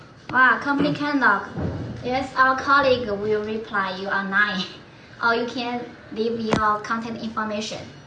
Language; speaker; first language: English; non-native, fluent; Chinese